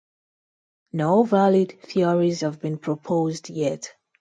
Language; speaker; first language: English; non-native, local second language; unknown